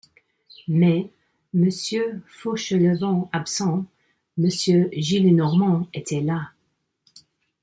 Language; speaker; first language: French; non-native, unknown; English